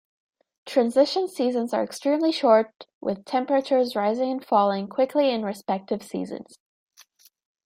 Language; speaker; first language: English; native; English